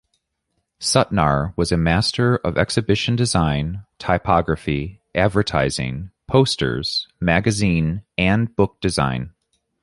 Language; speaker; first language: English; native; English